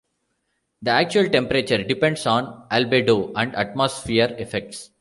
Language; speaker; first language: English; non-native, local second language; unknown